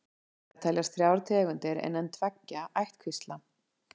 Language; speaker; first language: Icelandic; native; Icelandic